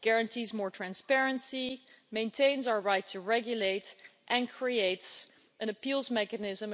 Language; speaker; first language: English; non-native, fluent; Dutch